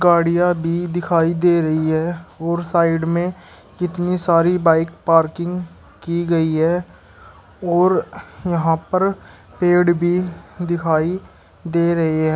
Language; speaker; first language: Hindi; native; Hindi